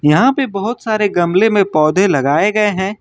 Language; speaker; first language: Hindi; native; Hindi